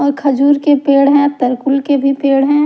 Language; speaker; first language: Hindi; native; Hindi